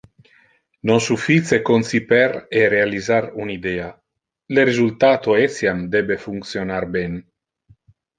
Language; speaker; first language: Interlingua; non-native, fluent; Italian